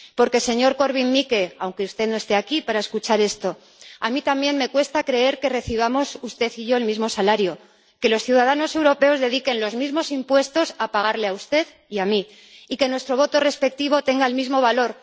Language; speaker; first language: Spanish; native; Spanish